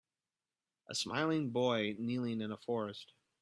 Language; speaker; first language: English; native; English